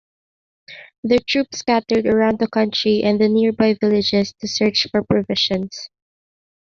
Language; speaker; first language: English; non-native, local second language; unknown